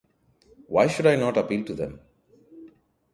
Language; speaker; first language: English; non-native, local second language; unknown